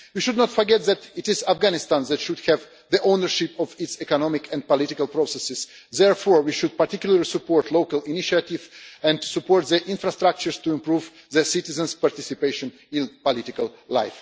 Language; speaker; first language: English; non-native, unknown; Russian